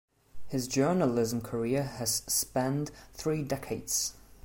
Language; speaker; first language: English; non-native, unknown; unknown